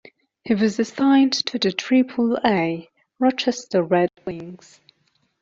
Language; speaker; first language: English; non-native, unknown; Persian